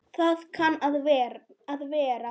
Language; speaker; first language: Icelandic; non-native, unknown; Polish